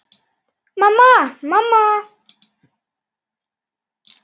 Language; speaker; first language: Icelandic; native; Icelandic